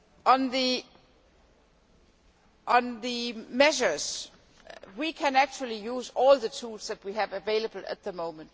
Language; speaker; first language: English; non-native, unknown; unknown